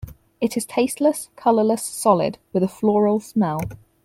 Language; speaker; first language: English; native; English